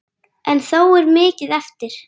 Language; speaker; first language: Icelandic; native; Icelandic